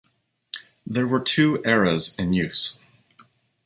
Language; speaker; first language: English; native; English